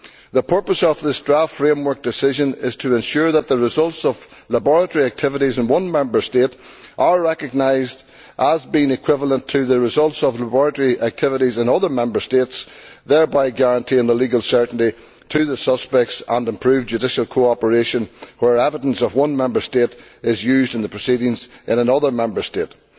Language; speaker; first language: English; native; English